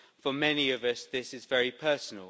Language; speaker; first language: English; native; English